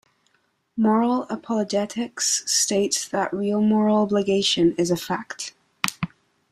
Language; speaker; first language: English; non-native, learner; Spanish